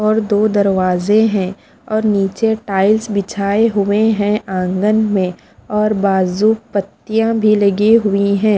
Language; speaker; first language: Hindi; non-native, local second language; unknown